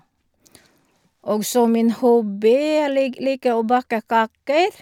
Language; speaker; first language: Norwegian; non-native, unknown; Filipino